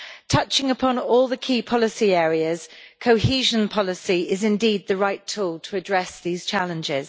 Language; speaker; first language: English; native; English